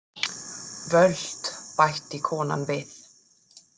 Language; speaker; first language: Icelandic; non-native, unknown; German